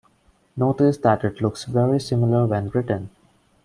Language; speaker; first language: English; non-native, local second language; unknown